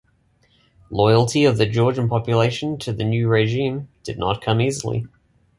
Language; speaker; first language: English; native; English